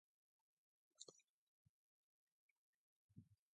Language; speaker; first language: English; non-native, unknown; Mongolian